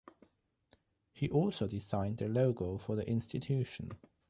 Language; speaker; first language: English; non-native, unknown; German